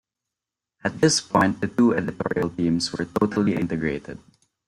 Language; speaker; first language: English; non-native, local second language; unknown